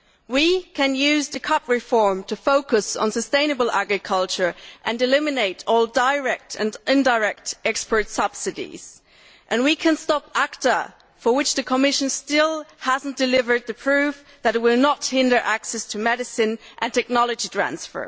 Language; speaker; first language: English; non-native, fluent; German